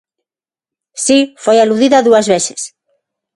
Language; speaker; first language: Galician; non-native, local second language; Spanish